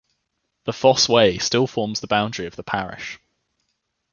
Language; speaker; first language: English; native; English